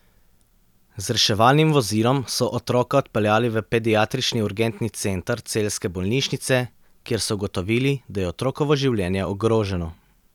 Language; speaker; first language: Slovenian; native; Slovenian